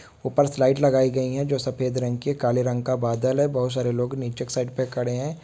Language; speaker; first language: Hindi; non-native, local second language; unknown